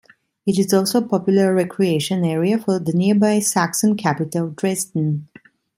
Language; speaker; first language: English; non-native, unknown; Italian